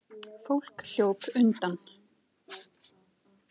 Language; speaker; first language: Icelandic; native; Icelandic